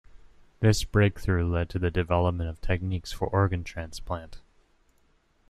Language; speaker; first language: English; native; English